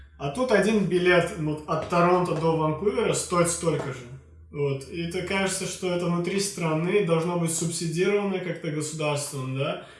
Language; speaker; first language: Russian; non-native, local second language; Azerbaijani